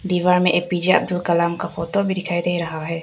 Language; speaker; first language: Hindi; non-native, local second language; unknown